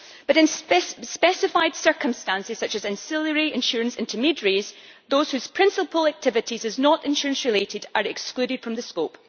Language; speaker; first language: English; native; English